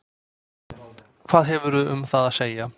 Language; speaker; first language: Icelandic; non-native, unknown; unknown